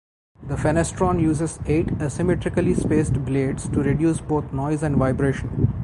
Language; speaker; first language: English; non-native, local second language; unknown